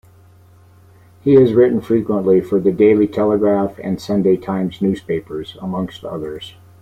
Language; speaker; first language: English; native; English